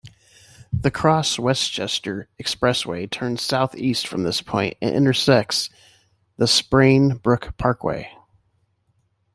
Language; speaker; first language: English; native; English